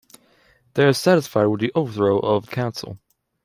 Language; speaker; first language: English; native; English